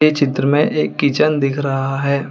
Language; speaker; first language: Hindi; non-native, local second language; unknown